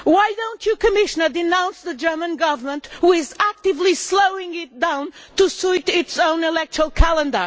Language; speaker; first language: English; non-native, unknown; Portuguese